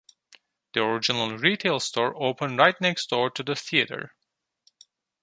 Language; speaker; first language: English; non-native, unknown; Turkish